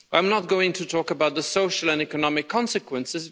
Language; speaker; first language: English; non-native, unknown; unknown